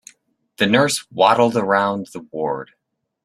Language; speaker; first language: English; native; English